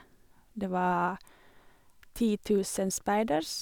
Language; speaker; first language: Norwegian; non-native, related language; Swedish